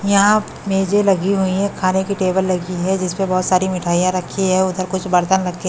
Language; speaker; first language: Hindi; native; Hindi